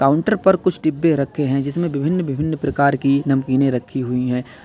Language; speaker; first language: Hindi; native; Hindi